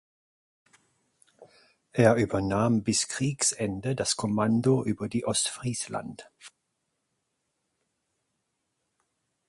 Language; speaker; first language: German; native; German